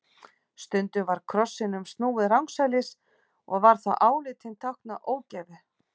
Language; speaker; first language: Icelandic; native; Icelandic